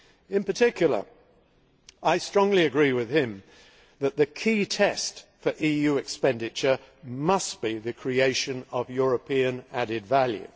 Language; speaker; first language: English; native; English